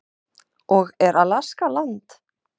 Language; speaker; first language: Icelandic; non-native, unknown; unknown